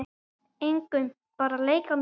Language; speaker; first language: Icelandic; native; Icelandic